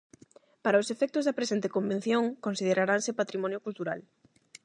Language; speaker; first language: Galician; non-native, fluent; Spanish